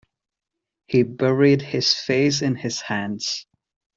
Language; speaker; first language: English; non-native, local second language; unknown